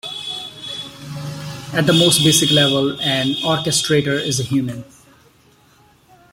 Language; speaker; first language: English; non-native, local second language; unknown